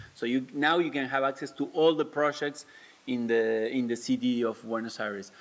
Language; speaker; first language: English; non-native, fluent; Spanish